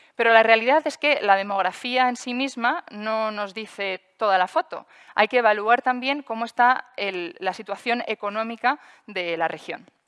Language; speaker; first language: Spanish; native; Spanish